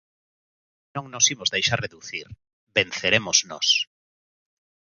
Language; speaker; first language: Galician; native; Galician